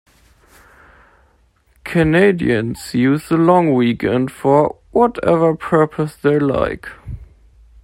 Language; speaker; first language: English; non-native, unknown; German